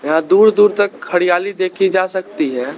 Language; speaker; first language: Hindi; non-native, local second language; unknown